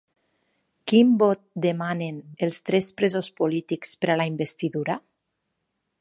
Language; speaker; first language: Catalan; native; Catalan